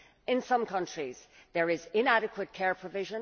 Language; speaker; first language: English; native; English